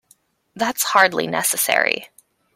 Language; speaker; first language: English; native; English